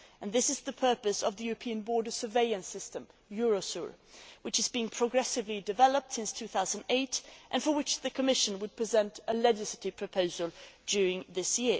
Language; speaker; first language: English; non-native, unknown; Swedish